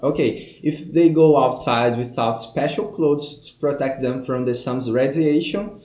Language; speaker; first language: English; non-native, fluent; Portuguese